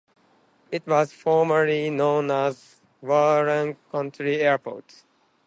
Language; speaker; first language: English; non-native, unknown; Japanese